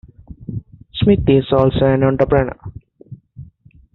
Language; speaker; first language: English; native; English